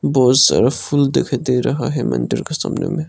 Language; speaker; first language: Hindi; non-native, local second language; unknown